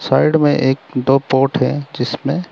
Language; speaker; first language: Hindi; non-native, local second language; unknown